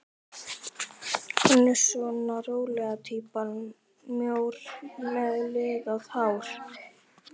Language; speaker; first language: Icelandic; native; Icelandic